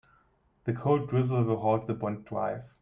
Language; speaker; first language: English; non-native, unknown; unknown